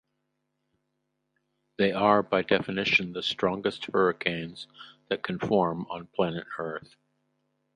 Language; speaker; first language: English; native; English